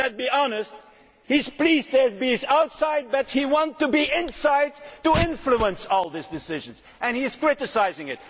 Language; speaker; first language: English; non-native, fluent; Dutch